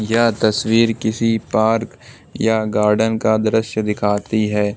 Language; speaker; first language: Hindi; native; Hindi